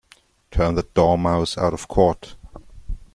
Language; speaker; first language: English; non-native, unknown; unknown